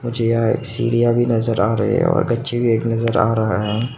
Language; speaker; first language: Hindi; non-native, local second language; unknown